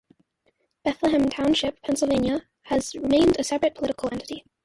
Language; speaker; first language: English; native; English